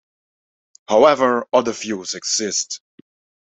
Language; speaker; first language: English; non-native, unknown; Dutch